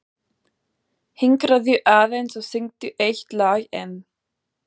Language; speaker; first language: Icelandic; non-native, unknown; German